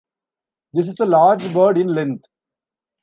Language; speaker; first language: English; non-native, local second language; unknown